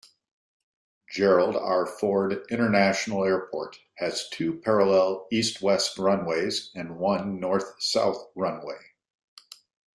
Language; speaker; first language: English; native; English